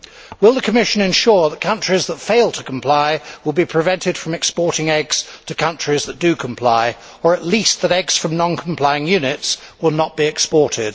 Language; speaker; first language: English; native; English